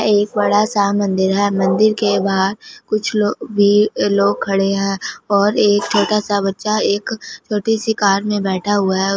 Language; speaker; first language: Hindi; non-native, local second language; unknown